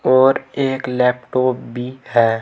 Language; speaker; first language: Hindi; native; Hindi